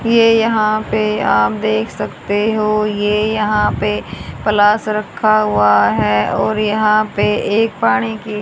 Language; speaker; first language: Hindi; native; Hindi